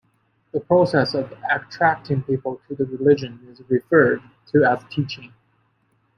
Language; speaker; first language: English; non-native, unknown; Chinese